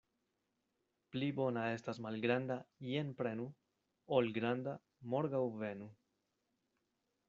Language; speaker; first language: Esperanto; non-native, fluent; Spanish